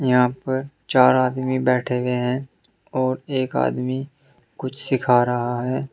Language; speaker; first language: Hindi; native; Hindi